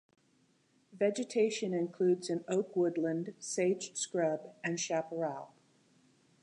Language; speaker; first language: English; native; English